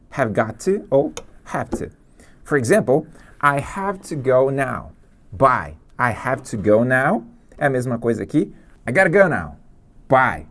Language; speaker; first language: English; non-native, fluent; Portuguese